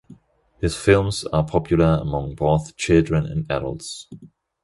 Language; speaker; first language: English; non-native, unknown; German